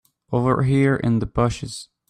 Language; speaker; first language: English; native; English